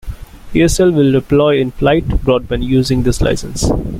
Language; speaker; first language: English; non-native, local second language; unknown